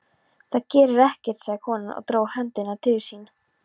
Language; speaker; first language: Icelandic; non-native, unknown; Polish